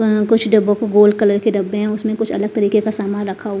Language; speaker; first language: Hindi; non-native, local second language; Punjabi